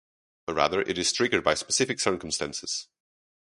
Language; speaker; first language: English; non-native, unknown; Portuguese